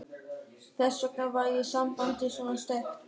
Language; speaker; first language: Icelandic; non-native, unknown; German